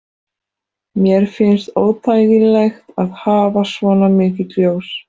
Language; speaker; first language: Icelandic; non-native, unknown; Polish